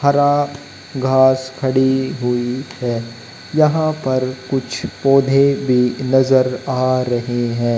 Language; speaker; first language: Hindi; native; Hindi